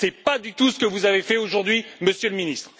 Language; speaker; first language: French; native; French